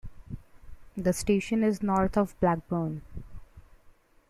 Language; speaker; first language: English; non-native, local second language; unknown